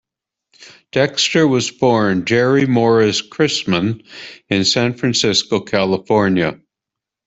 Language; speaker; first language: English; native; English